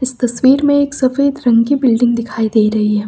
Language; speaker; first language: Hindi; native; Hindi